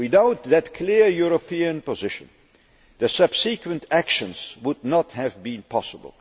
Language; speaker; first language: English; non-native, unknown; Dutch